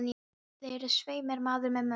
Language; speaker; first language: Icelandic; non-native, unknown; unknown